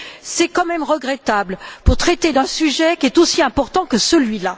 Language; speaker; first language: French; native; French